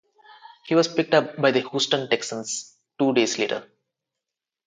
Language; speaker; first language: English; non-native, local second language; Telugu